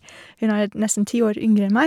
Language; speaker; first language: Norwegian; non-native, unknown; English